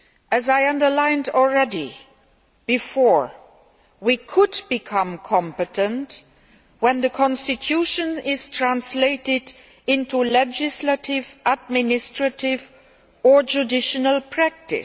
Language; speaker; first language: English; non-native, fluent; Luxembourgish